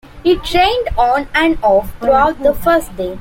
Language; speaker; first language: English; non-native, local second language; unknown